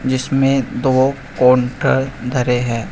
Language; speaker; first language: Hindi; native; Hindi